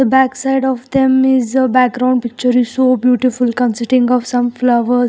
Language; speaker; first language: English; non-native, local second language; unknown